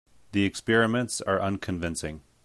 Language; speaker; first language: English; native; English